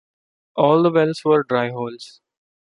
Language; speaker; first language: English; non-native, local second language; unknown